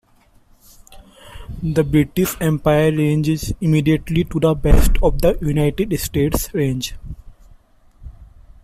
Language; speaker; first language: English; non-native, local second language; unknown